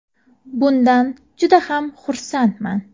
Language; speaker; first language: Uzbek; native; Uzbek